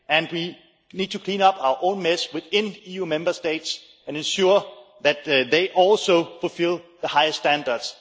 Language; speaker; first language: English; non-native, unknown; Danish